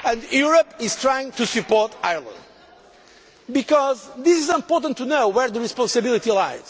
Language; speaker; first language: English; non-native, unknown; Portuguese